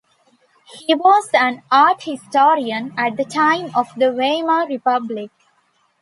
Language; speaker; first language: English; non-native, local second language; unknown